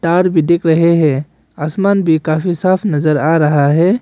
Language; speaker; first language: Hindi; non-native, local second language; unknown